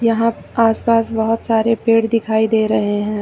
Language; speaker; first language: Hindi; native; Hindi